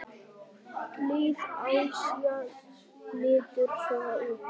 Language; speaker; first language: Icelandic; native; Icelandic